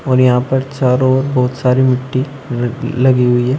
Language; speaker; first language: Hindi; native; Hindi